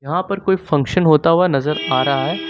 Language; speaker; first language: Hindi; native; Hindi